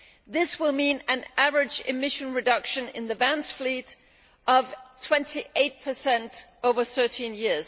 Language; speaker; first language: English; non-native, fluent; Danish